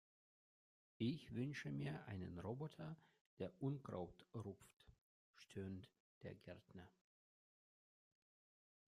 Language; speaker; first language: German; non-native, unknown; Russian